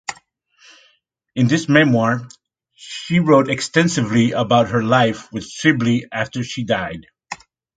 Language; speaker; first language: English; native; English